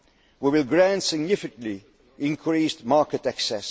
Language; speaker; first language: English; non-native, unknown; Dutch